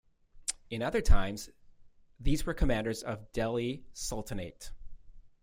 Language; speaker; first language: English; native; English